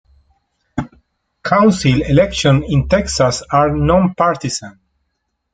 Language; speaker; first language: English; non-native, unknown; Spanish